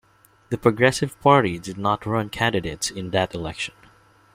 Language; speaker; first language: English; non-native, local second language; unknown